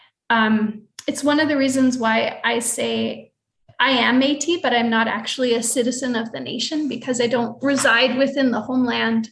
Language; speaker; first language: English; native; English